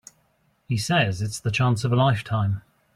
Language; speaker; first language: English; native; English